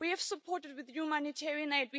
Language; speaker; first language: English; non-native, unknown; German